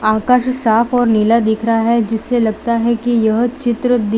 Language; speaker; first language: Hindi; non-native, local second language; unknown